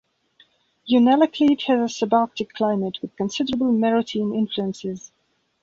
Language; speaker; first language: English; non-native, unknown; Belarusian